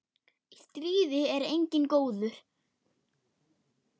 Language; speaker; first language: Icelandic; non-native, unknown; German